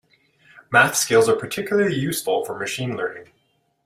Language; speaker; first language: English; native; English